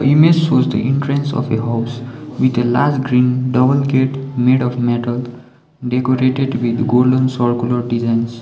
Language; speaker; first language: English; non-native, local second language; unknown